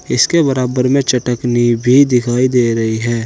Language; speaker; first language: Hindi; native; Hindi